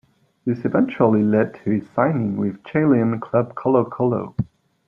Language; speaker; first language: English; non-native, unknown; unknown